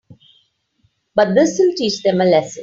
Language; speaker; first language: English; non-native, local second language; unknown